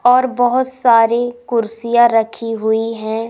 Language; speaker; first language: Hindi; native; Hindi